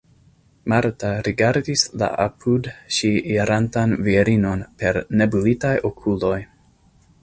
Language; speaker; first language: Esperanto; non-native, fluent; English